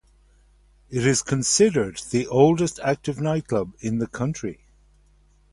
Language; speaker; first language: English; native; English